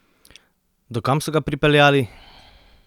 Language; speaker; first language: Slovenian; native; Slovenian